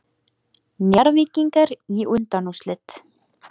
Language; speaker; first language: Icelandic; native; Icelandic